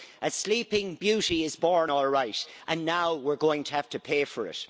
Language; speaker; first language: English; native; English